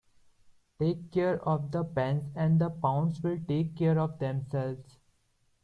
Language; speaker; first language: English; non-native, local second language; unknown